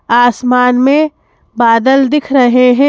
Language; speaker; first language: Hindi; native; Hindi